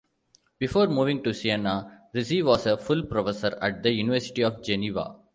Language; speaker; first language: English; non-native, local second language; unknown